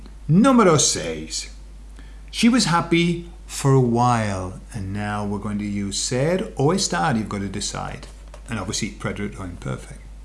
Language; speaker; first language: English; native; English